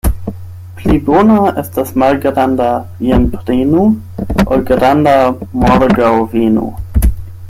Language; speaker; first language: Esperanto; non-native, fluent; German